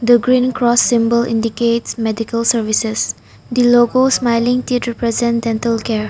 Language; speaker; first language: English; non-native, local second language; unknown